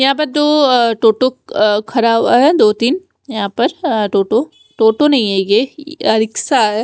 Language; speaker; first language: Hindi; non-native, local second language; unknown